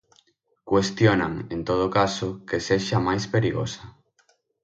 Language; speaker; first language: Galician; native; Galician